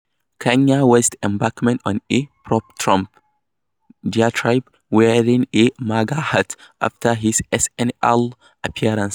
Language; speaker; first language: English; non-native, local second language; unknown